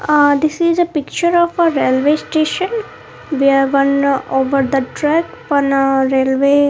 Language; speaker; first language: English; non-native, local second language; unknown